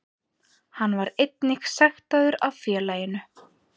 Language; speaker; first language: Icelandic; native; Icelandic